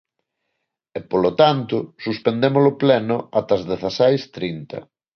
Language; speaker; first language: Galician; non-native, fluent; Spanish